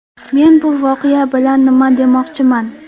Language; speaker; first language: Uzbek; non-native, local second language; Kara-Kalpak